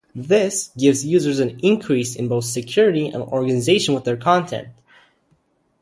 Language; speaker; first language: English; native; English